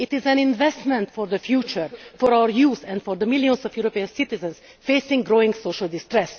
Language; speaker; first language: English; non-native, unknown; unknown